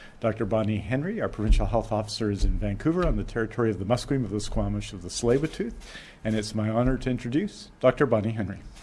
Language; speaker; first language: English; native; English